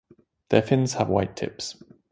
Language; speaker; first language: English; native; English